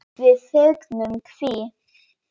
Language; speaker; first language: Icelandic; non-native, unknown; Polish